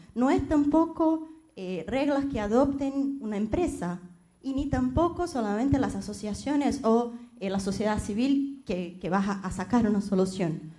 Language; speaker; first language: Spanish; non-native, related language; Portuguese